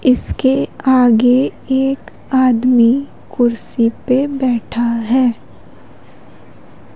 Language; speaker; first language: Hindi; native; Hindi